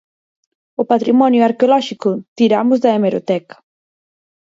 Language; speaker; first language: Galician; native; Galician